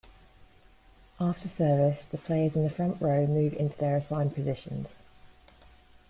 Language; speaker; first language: English; native; English